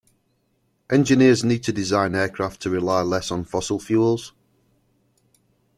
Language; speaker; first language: English; native; English